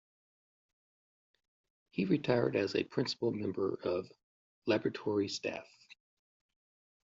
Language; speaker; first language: English; native; English